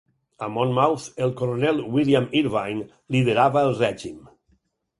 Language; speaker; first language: Catalan; native; Catalan